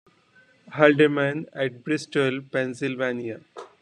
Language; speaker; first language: English; non-native, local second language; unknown